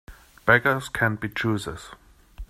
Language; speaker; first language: English; non-native, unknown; German